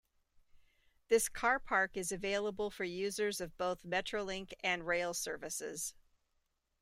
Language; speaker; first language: English; native; English